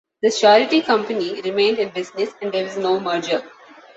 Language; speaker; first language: English; non-native, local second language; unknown